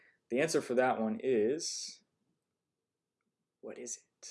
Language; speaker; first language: English; native; English